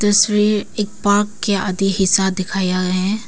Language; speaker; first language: Hindi; early bilingual, other home language; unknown